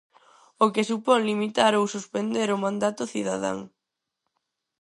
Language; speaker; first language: Galician; non-native, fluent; Spanish